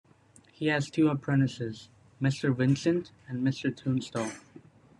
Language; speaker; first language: English; native; English